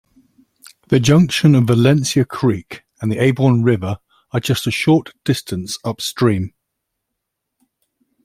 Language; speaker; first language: English; native; English